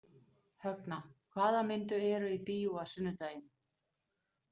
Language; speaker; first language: Icelandic; non-native, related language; Danish